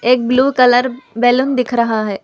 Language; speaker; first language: Hindi; non-native, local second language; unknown